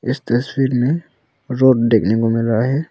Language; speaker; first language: Hindi; non-native, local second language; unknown